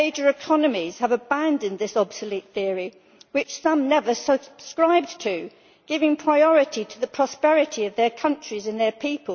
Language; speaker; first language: English; native; English